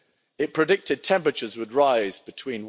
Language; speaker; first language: English; native; English